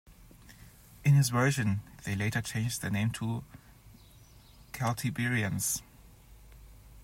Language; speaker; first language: English; non-native, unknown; German